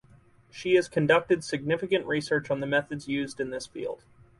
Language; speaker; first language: English; native; English